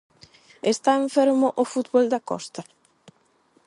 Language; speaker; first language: Galician; non-native, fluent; Spanish